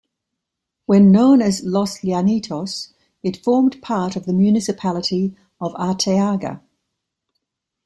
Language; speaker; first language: English; native; English